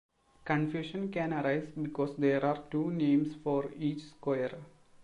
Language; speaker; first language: English; non-native, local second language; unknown